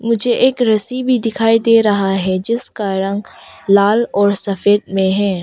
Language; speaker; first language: Hindi; non-native, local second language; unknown